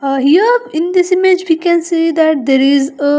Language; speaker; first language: English; non-native, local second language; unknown